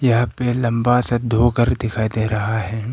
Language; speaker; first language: Hindi; non-native, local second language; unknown